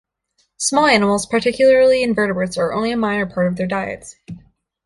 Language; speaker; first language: English; native; English